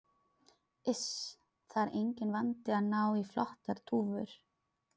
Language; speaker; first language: Icelandic; non-native, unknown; Filipino